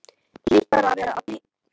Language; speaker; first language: Icelandic; non-native, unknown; Polish